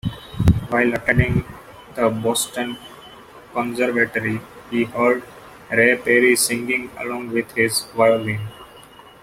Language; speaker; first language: English; non-native, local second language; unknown